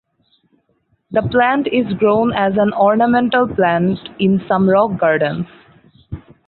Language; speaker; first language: English; non-native, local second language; Bangla